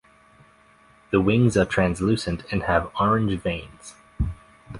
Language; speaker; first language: English; native; English